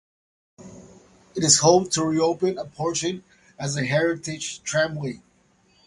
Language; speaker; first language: English; native; English